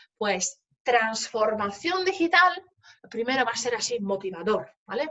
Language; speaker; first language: Spanish; non-native, fluent; Polish